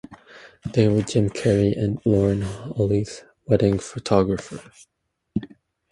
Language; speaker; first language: English; native; English